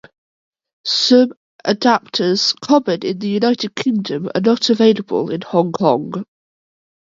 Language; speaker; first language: English; native; English